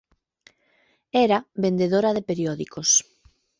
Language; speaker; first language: Galician; native; Galician